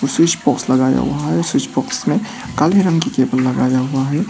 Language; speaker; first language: Hindi; non-native, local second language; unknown